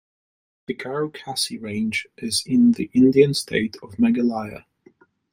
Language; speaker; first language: English; non-native, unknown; Polish